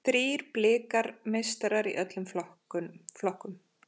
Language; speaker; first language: Icelandic; native; Icelandic